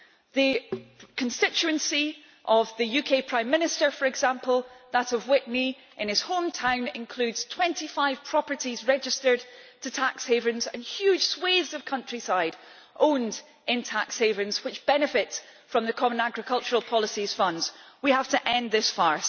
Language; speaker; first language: English; native; English